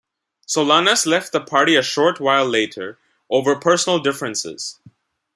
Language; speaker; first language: English; non-native, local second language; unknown